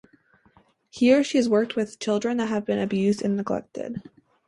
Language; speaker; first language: English; native; English